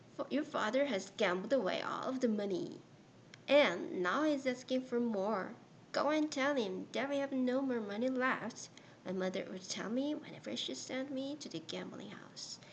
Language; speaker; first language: English; non-native, fluent; Korean